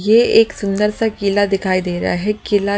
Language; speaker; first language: Hindi; native; Hindi